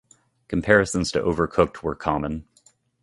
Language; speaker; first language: English; native; English